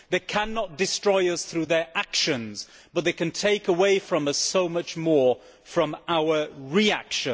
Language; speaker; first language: English; native; English